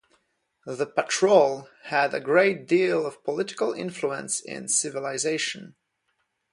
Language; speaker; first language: English; non-native, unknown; Polish